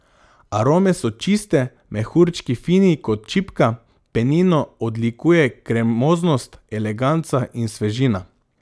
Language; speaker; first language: Slovenian; non-native, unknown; Macedonian